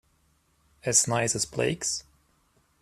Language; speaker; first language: English; non-native, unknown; German